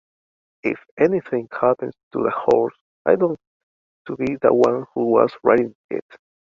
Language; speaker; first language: English; native; English